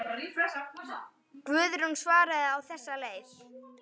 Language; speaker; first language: Icelandic; native; Icelandic